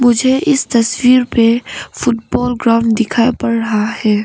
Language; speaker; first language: Hindi; non-native, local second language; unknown